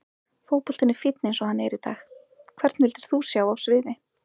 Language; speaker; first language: Icelandic; native; Icelandic